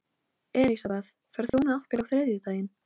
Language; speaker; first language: Icelandic; non-native, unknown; Polish